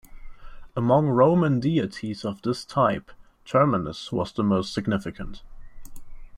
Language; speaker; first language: English; non-native, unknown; German